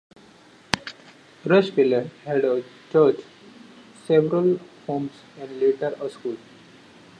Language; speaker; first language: English; non-native, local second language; Marathi